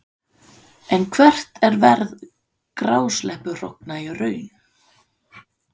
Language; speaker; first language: Icelandic; non-native, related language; Danish